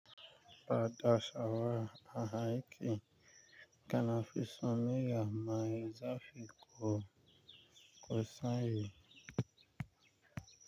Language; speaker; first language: Hausa; native; Hausa